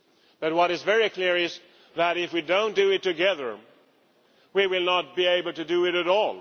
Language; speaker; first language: English; non-native, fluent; Swedish